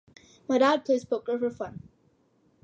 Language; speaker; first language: English; early bilingual, other home language; Malayalam